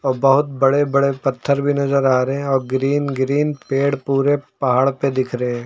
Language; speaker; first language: Hindi; native; Hindi